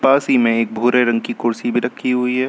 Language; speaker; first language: Hindi; native; Hindi